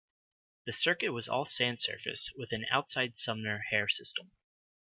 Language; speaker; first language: English; native; English